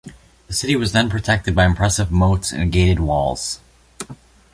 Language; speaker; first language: English; native; English